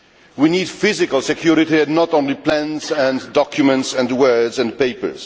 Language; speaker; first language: English; non-native, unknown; Polish